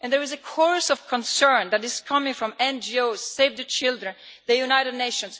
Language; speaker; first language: English; non-native, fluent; Italian